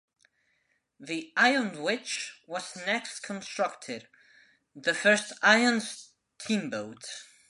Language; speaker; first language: English; non-native, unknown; Spanish